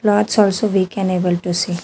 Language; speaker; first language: English; non-native, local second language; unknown